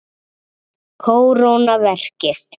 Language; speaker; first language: Icelandic; native; Icelandic